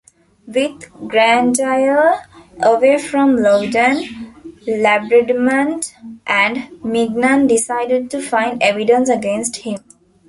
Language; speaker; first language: English; non-native, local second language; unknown